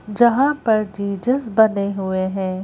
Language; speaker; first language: Hindi; native; Hindi